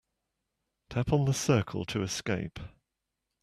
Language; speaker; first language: English; native; English